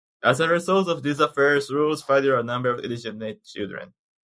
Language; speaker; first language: English; native; English